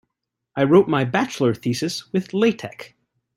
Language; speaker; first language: English; native; English